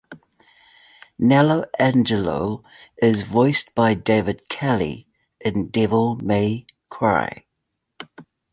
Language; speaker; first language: English; native; English